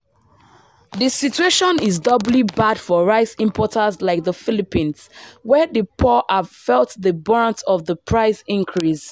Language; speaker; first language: English; non-native, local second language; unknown